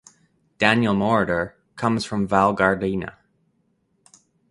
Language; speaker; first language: English; native; English